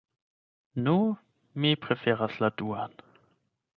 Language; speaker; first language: Esperanto; non-native, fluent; German